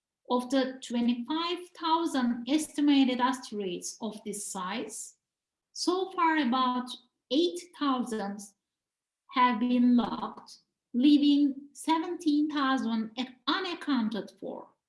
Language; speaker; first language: English; non-native, fluent; Turkish